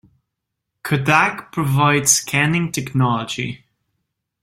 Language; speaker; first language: English; non-native, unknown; French